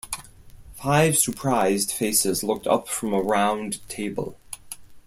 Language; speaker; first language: English; non-native, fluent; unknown